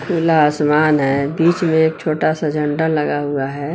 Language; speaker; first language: Hindi; native; Hindi